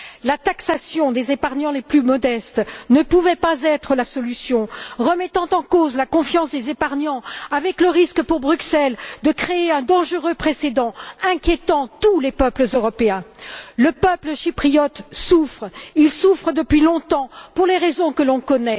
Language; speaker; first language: French; native; French